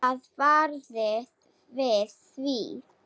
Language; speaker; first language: Icelandic; non-native, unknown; Slovak